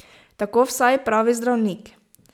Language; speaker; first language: Slovenian; native; Slovenian